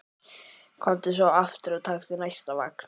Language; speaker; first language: Icelandic; native; Icelandic